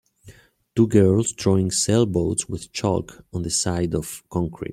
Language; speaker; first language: English; native; English